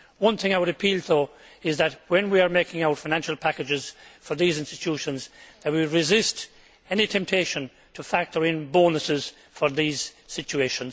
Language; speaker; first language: English; native; English